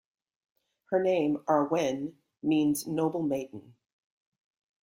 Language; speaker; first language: English; native; English